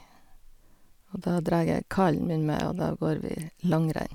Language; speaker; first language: Norwegian; native; Norwegian